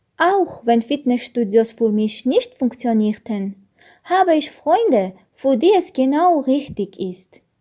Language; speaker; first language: German; non-native, learner; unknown